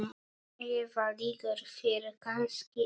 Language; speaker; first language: Icelandic; non-native, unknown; Polish